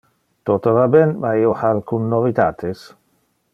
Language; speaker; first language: Interlingua; non-native, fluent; Dutch